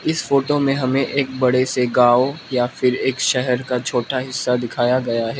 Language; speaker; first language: Hindi; non-native, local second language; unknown